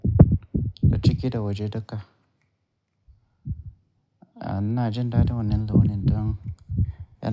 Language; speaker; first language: Hausa; native; Hausa